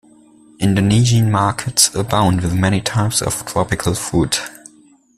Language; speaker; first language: English; non-native, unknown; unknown